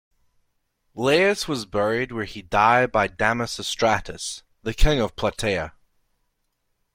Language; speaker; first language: English; native; English